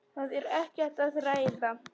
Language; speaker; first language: Icelandic; non-native, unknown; Polish